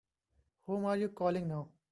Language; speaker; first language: English; non-native, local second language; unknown